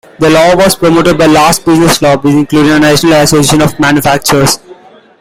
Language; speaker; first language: English; non-native, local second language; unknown